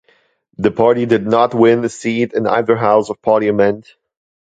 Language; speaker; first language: English; non-native, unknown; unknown